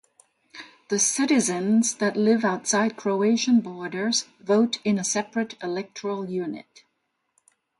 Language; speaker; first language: English; non-native, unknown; Thai